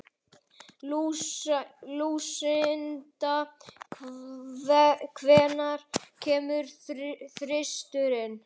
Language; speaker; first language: Icelandic; native; Icelandic